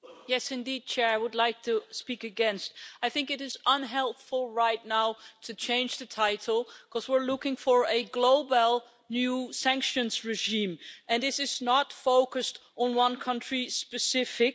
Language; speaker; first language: English; non-native, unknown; Dutch